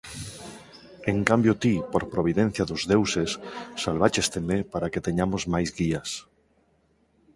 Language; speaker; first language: Galician; non-native, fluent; Spanish